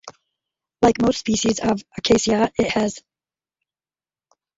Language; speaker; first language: English; native; English